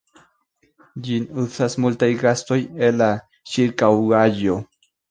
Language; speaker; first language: Esperanto; non-native, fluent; Spanish